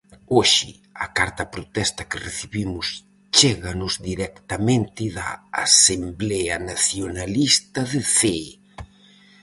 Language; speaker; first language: Galician; native; Galician